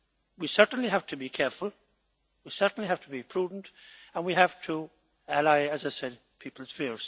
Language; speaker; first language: English; native; English